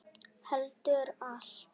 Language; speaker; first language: Icelandic; native; Icelandic